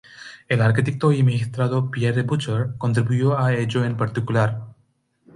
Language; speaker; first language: Spanish; non-native, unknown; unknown